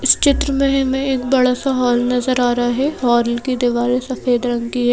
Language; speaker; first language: Hindi; native; Hindi